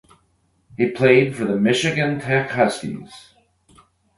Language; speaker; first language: English; native; English